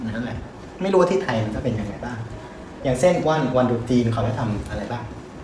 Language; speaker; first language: Thai; non-native, fluent; Vietnamese